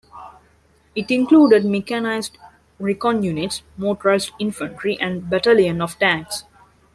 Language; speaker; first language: English; non-native, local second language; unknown